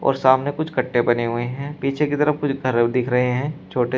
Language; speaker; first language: Hindi; native; Hindi